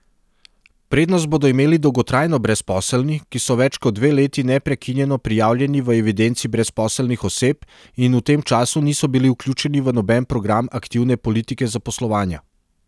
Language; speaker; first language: Slovenian; non-native, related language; Serbian